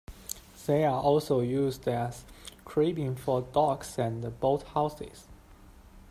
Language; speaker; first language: English; non-native, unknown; Chinese